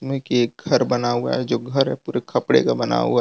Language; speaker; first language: Hindi; non-native, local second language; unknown